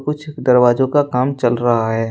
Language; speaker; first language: Hindi; native; Hindi